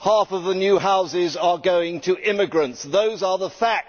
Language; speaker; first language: English; native; English